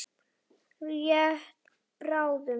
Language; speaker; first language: Icelandic; native; Icelandic